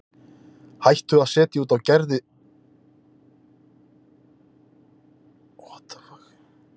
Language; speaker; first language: Icelandic; native; Icelandic